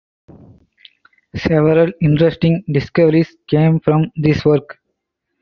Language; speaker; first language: English; non-native, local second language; Tamil